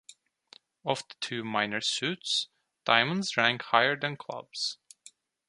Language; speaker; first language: English; non-native, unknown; Turkish